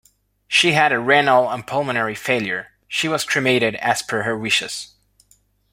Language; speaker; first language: English; non-native, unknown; Spanish